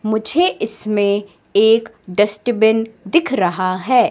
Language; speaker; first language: Hindi; native; Hindi